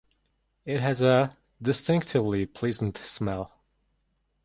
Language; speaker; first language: English; non-native, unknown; Mongolian